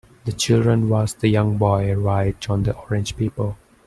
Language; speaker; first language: English; non-native, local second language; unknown